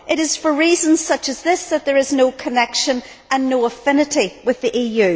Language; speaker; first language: English; native; English